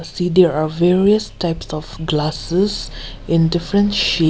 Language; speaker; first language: English; non-native, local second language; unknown